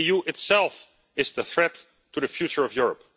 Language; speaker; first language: English; non-native, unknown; Dutch